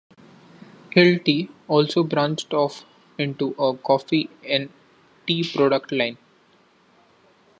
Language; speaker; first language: English; non-native, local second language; Marathi